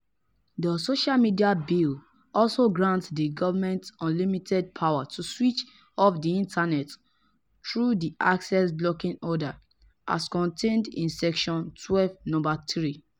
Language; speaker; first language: English; non-native, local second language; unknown